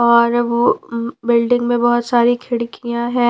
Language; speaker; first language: Hindi; non-native, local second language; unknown